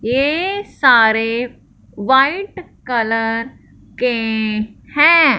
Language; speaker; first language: Hindi; non-native, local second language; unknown